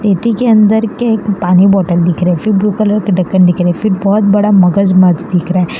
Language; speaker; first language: Hindi; non-native, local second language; Gujarati